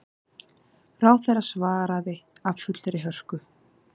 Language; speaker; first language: Icelandic; native; Icelandic